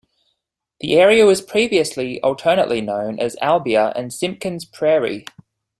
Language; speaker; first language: English; native; English